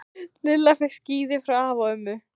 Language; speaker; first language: Icelandic; native; Icelandic